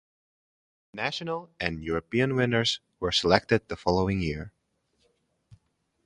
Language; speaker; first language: English; non-native, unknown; Indonesian